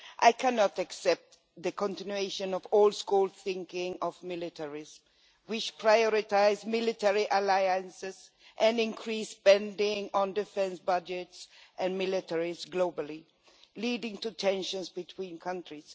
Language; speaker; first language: English; non-native, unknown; Swedish